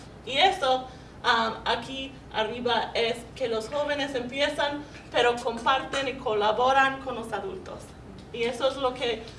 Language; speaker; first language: Spanish; non-native, learner; English